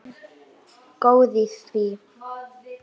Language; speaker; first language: Icelandic; native; Icelandic